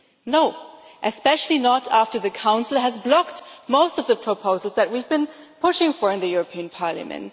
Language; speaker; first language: English; non-native, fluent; German